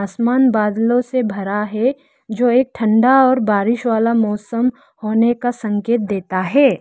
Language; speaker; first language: Hindi; non-native, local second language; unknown